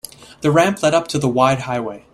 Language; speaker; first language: English; native; English